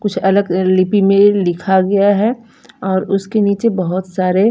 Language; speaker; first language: Hindi; non-native, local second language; Punjabi